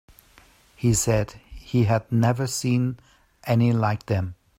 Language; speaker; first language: English; native; English